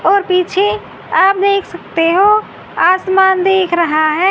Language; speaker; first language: Hindi; native; Hindi